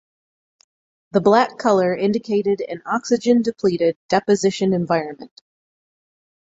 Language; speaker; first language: English; native; English